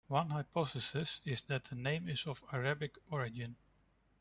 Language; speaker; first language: English; non-native, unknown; Dutch